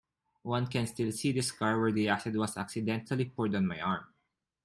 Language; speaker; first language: English; non-native, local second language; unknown